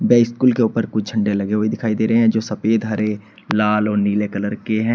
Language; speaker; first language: Hindi; native; Hindi